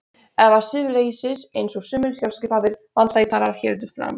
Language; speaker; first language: Icelandic; non-native, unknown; Polish